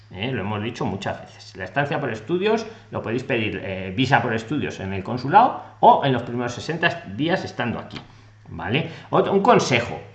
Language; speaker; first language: Spanish; native; Spanish